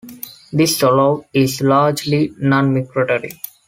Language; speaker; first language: English; non-native, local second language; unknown